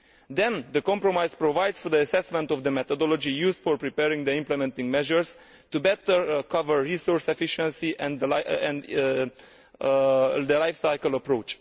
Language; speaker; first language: English; non-native, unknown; Italian